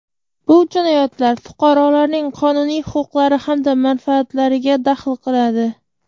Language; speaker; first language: Uzbek; native; Uzbek